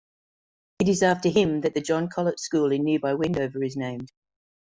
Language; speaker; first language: English; native; English